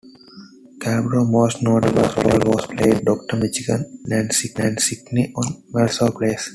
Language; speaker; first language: English; non-native, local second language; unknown